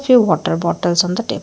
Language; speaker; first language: English; non-native, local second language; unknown